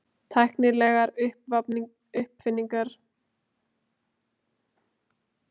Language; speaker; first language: Icelandic; native; Icelandic